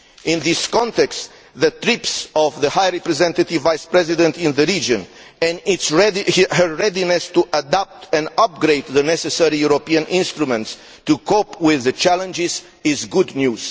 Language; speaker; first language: English; non-native, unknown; Romanian